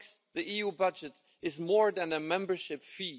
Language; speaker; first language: English; non-native, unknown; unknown